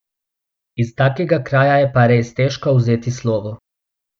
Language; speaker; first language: Slovenian; non-native, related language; Bosnian